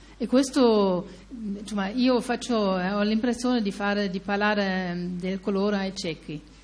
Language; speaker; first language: Italian; non-native, fluent; German